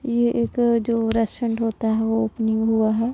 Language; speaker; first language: Hindi; non-native, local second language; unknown